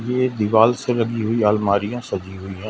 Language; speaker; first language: Hindi; native; Hindi